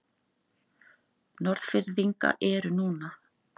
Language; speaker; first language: Icelandic; native; Icelandic